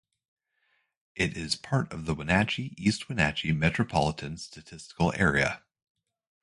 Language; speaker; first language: English; native; English